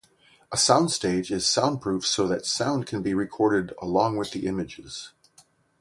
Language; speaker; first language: English; native; English